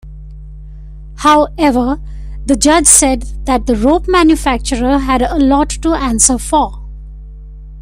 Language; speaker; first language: English; non-native, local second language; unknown